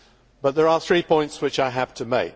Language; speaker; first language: English; native; English